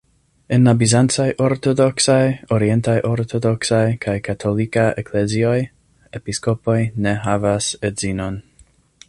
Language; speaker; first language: Esperanto; non-native, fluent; English